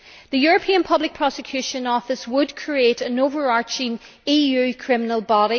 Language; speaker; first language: English; native; English